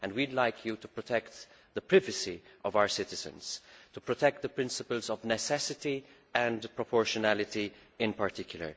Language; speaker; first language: English; non-native, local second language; Maltese